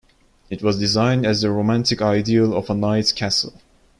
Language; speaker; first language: English; non-native, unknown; Turkish